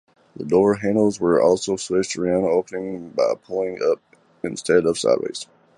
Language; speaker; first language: English; native; English